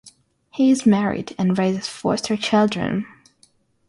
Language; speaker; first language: English; non-native, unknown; Russian